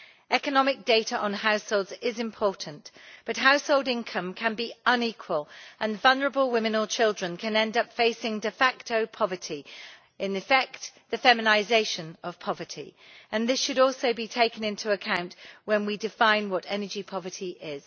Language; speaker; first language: English; native; English